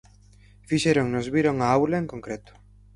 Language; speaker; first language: Galician; native; Galician